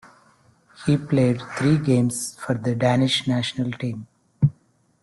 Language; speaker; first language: English; non-native, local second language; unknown